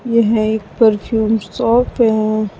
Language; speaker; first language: Hindi; native; Hindi